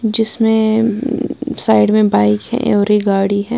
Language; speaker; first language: Hindi; non-native, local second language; Punjabi